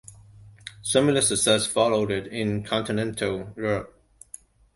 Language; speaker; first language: English; non-native, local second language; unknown